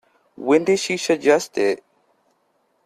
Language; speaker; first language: English; native; English